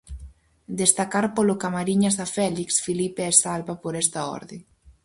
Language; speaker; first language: Galician; native; Galician